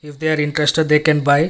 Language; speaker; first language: English; non-native, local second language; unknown